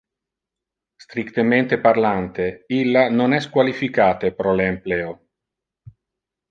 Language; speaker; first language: Interlingua; non-native, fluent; Italian